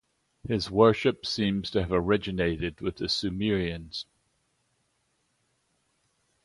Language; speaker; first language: English; native; English